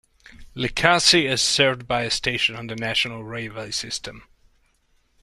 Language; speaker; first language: English; non-native, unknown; Hungarian